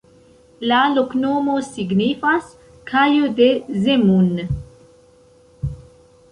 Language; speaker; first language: Esperanto; non-native, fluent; Central Kurdish